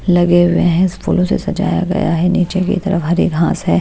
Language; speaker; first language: Hindi; native; Hindi